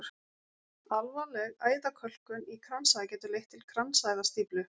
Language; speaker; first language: Icelandic; native; Icelandic